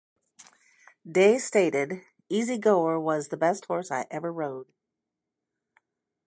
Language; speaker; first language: English; native; English